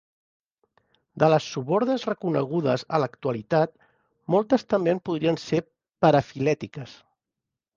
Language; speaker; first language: Catalan; native; Catalan